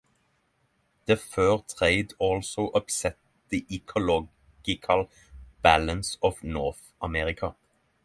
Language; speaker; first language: English; non-native, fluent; Norwegian